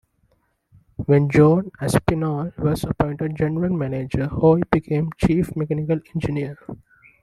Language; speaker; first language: English; non-native, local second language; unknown